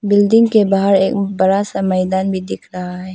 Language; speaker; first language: Hindi; non-native, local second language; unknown